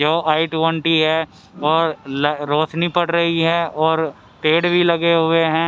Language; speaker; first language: Hindi; native; Hindi